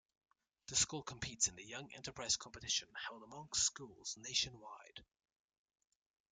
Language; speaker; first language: English; native; English